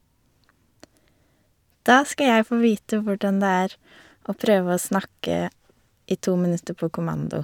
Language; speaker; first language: Norwegian; native; Norwegian